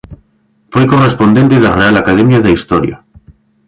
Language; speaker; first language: Galician; native; Galician